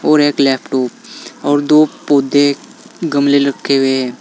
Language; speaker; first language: Hindi; native; Hindi